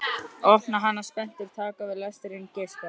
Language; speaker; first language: Icelandic; native; Icelandic